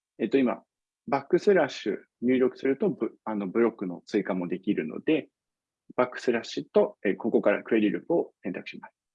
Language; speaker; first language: Japanese; non-native, fluent; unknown